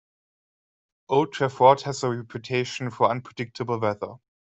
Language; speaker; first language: English; non-native, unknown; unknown